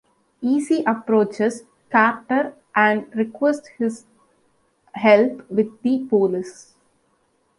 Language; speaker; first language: English; non-native, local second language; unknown